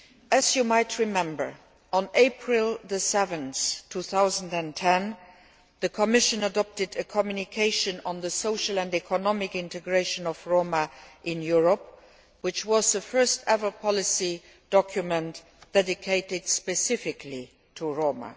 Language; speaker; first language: English; non-native, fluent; Luxembourgish